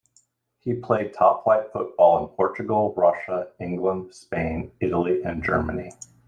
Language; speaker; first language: English; native; English